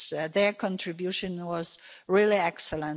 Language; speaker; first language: English; non-native, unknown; Polish